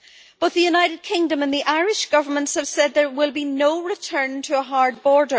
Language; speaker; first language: English; native; English